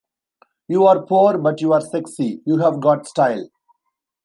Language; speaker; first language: English; non-native, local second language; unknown